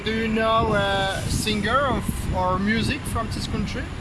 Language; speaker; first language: English; non-native, learner; Spanish